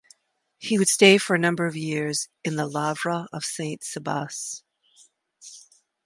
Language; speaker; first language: English; native; English